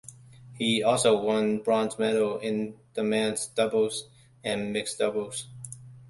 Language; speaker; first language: English; non-native, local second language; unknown